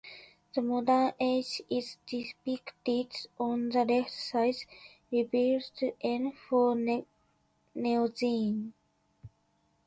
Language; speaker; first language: English; non-native, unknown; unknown